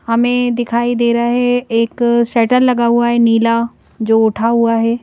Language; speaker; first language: Hindi; native; Hindi